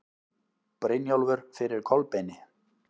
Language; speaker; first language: Icelandic; native; Icelandic